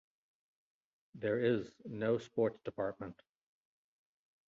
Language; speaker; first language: English; native; English